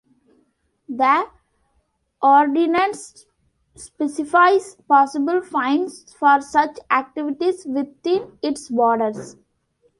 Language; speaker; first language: English; non-native, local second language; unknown